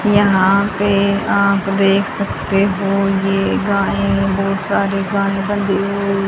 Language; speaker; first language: Hindi; native; Hindi